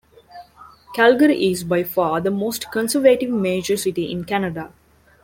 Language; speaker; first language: English; non-native, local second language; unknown